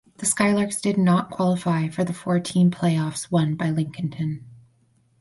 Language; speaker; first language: English; native; English